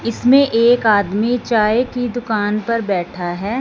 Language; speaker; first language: Hindi; non-native, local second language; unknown